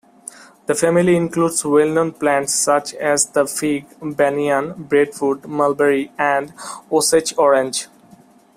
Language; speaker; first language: English; non-native, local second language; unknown